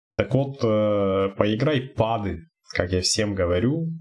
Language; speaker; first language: Russian; native; Russian